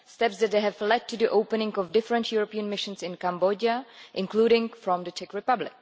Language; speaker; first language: English; non-native, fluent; Czech